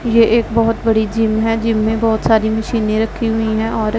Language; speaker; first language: Hindi; non-native, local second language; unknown